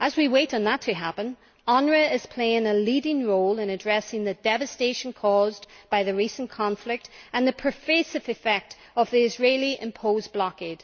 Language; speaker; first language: English; native; English